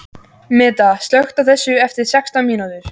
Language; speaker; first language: Icelandic; native; Icelandic